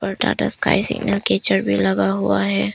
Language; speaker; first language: Hindi; early bilingual, other home language; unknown